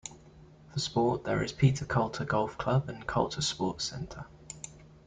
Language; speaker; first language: English; native; English